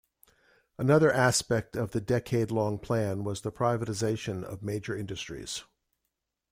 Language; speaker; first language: English; native; English